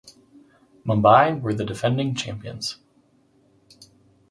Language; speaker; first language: English; native; English